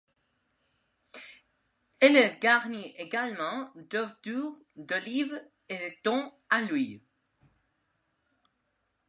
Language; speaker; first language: French; non-native, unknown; Spanish